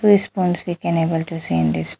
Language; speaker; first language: English; non-native, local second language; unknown